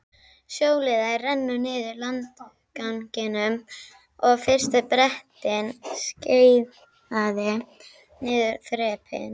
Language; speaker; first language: Icelandic; native; Icelandic